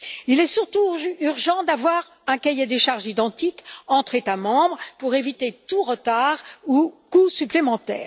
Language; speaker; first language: French; native; French